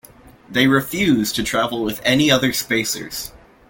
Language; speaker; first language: English; native; English